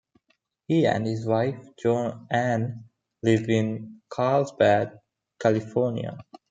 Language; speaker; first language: English; non-native, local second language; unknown